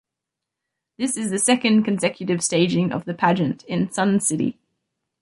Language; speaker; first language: English; native; English